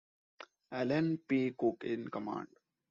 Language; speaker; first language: English; non-native, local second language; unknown